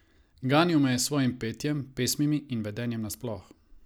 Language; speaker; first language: Slovenian; non-native, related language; Croatian